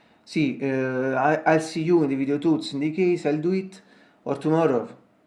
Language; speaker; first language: English; non-native, learner; Italian